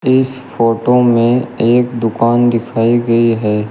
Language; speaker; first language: Hindi; native; Hindi